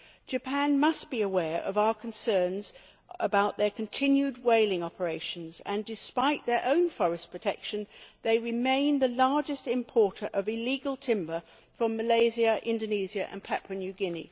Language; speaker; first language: English; native; English